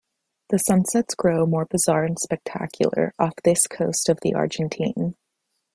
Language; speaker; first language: English; native; English